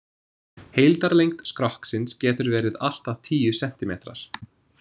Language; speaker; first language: Icelandic; non-native, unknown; English